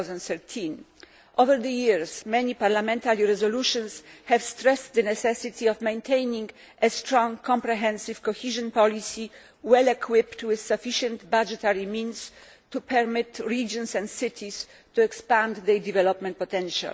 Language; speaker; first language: English; non-native, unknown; Polish